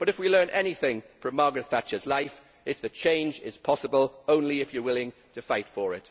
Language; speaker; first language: English; native; English